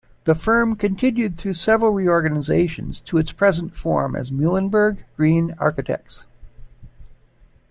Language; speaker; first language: English; native; English